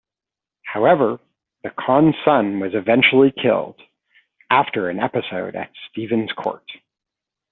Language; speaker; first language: English; native; English